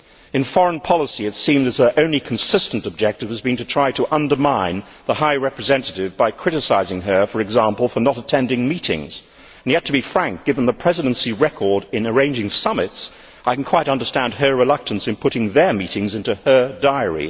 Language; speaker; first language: English; native; English